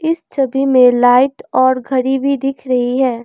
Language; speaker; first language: Hindi; non-native, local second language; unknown